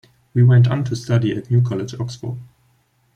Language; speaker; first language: English; non-native, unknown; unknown